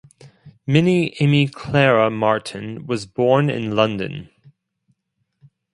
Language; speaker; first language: English; non-native, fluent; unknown